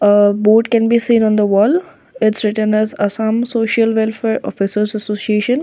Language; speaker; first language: English; non-native, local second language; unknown